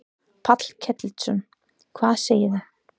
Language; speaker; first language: Icelandic; non-native, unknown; English